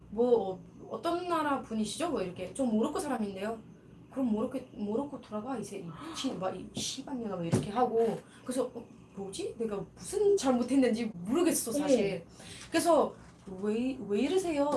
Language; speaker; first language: Korean; non-native, fluent; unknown